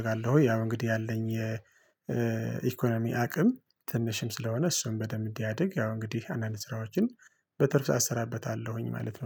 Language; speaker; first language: Amharic; non-native, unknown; Tigrinya